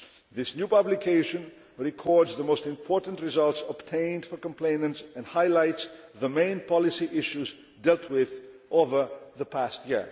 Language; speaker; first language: English; non-native, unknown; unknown